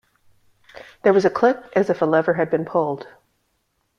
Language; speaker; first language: English; native; English